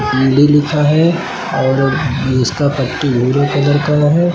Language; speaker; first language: Hindi; native; Hindi